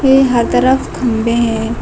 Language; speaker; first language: Hindi; native; Hindi